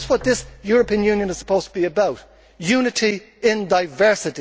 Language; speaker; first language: English; native; English